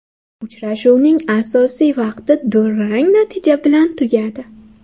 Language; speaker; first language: Uzbek; native; Uzbek